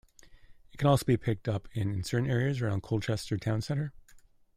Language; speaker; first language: English; native; English